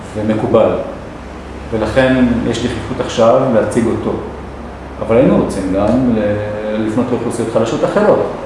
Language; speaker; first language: Hebrew; non-native, local second language; Arabic